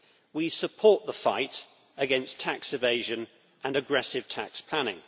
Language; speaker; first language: English; native; English